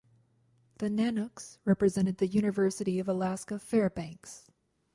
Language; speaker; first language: English; native; English